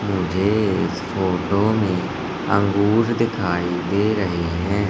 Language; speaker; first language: Hindi; native; Hindi